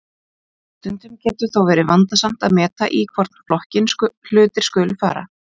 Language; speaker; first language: Icelandic; native; Icelandic